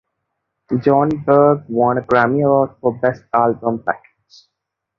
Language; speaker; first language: English; non-native, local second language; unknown